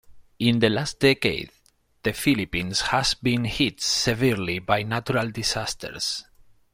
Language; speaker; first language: English; non-native, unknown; Spanish